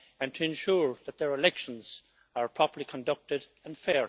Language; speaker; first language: English; native; English